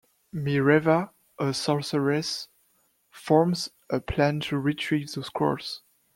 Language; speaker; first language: English; non-native, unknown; French